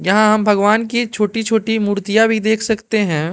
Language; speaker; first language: Hindi; non-native, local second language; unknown